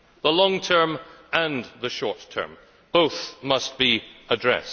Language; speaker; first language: English; native; English